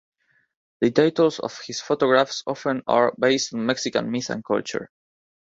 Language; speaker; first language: English; non-native, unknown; Spanish